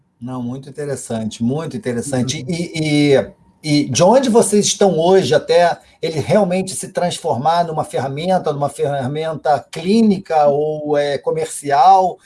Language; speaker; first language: Portuguese; native; Portuguese